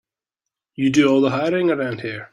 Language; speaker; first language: English; native; English